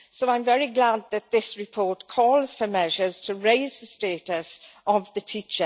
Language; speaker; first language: English; native; English